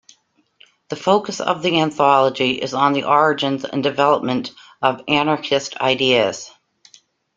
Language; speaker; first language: English; native; English